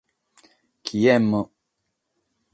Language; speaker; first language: Sardinian; non-native, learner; Catalan